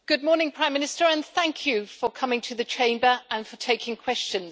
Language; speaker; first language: English; native; English